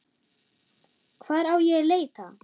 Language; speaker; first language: Icelandic; non-native, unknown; German